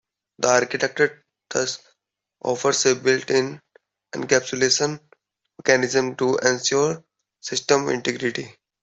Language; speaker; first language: English; non-native, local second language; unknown